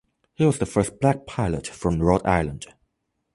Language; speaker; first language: English; non-native, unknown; Chinese